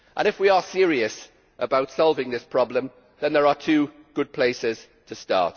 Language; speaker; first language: English; native; English